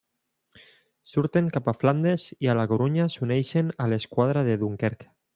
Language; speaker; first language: Catalan; non-native, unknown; Spanish